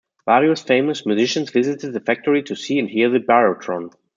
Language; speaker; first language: English; non-native, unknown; German